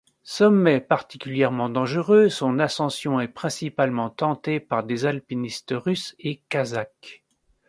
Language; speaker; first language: French; native; French